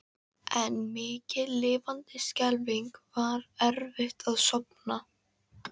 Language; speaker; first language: Icelandic; native; Icelandic